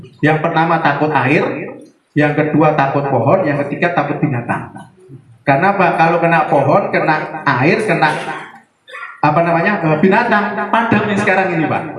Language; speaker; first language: Indonesian; native; Indonesian